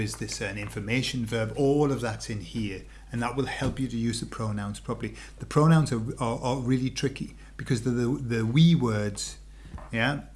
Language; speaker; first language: English; native; English